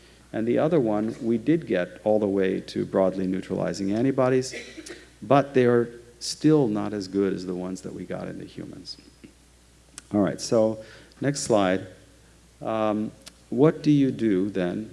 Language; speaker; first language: English; native; English